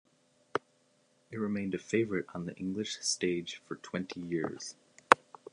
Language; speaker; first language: English; native; English